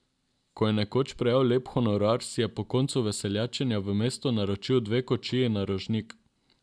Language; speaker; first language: Slovenian; non-native, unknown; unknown